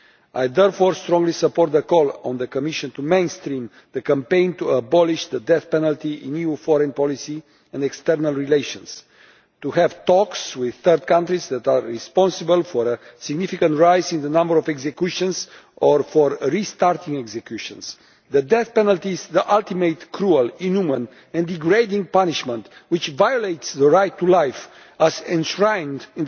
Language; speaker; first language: English; non-native, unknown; Romanian